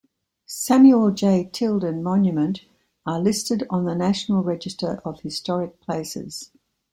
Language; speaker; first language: English; native; English